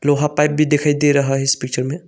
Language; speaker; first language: Hindi; non-native, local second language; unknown